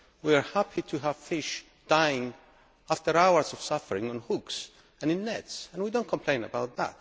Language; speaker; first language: English; non-native, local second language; Greek